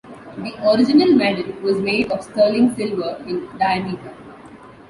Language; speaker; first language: English; non-native, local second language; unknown